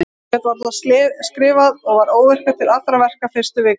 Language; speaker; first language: Icelandic; native; Icelandic